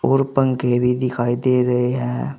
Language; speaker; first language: Hindi; native; Hindi